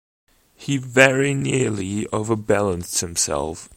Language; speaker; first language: English; non-native, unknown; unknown